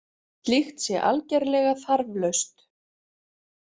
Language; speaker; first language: Icelandic; native; Icelandic